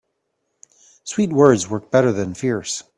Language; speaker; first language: English; native; English